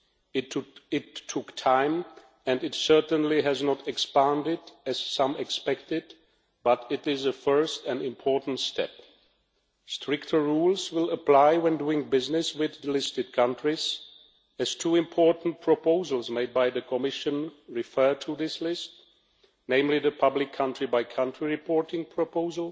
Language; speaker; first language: English; non-native, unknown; Czech